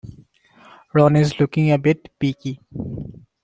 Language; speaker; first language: English; non-native, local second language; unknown